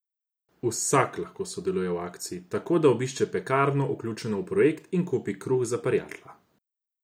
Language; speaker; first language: Slovenian; non-native, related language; Croatian